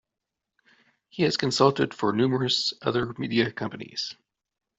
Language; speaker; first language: English; native; English